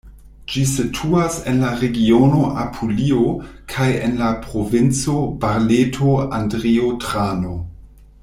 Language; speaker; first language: Esperanto; non-native, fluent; German